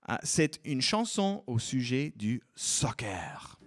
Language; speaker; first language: French; non-native, fluent; English